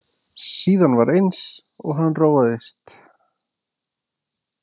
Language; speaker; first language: Icelandic; native; Icelandic